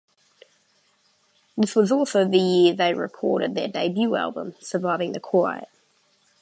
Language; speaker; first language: English; native; English